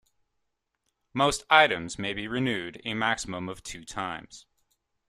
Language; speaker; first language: English; native; English